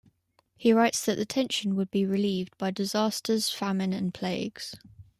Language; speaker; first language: English; native; English